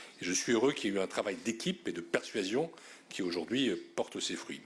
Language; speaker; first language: French; native; French